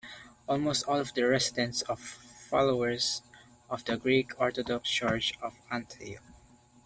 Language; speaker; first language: English; non-native, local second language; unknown